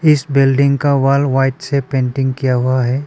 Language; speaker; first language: Hindi; non-native, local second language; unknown